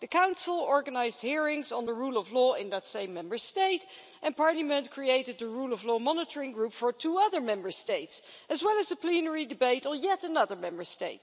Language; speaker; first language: English; non-native, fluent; Dutch